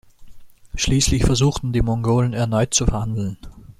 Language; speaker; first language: German; native; German